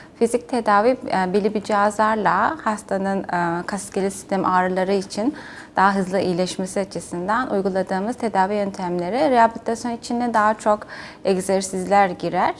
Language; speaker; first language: Turkish; non-native, fluent; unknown